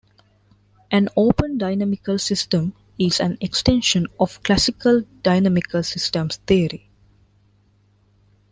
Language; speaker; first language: English; non-native, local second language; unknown